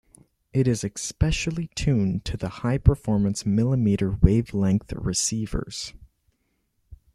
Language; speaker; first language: English; native; English